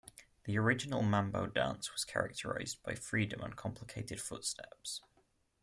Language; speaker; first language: English; native; English